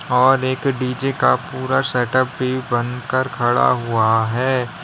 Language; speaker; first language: Hindi; native; Hindi